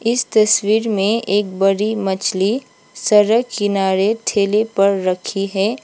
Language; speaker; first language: Hindi; non-native, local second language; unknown